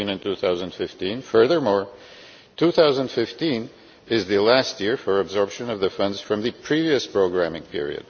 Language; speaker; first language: English; non-native, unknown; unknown